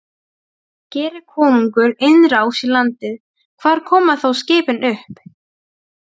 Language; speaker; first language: Icelandic; non-native, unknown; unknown